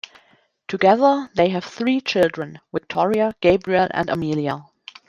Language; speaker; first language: English; non-native, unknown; German